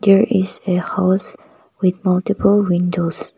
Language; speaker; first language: English; non-native, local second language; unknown